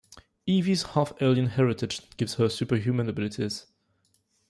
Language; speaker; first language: English; non-native, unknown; French